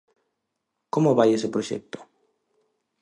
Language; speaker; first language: Galician; non-native, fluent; Spanish